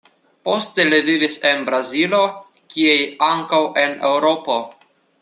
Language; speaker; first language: Esperanto; non-native, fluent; Russian